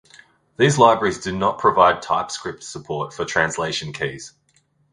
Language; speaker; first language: English; native; English